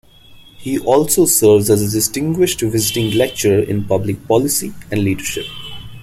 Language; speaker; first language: English; non-native, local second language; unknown